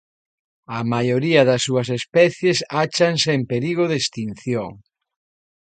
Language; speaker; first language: Galician; native; Galician